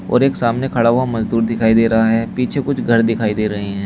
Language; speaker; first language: Hindi; native; Hindi